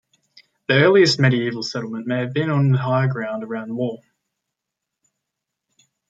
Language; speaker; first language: English; native; English